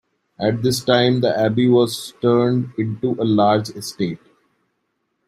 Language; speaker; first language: English; non-native, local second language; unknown